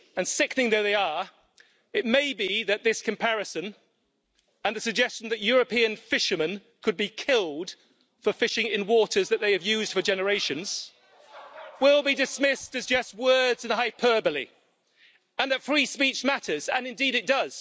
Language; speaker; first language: English; native; English